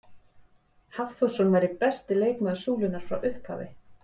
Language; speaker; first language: Icelandic; native; Icelandic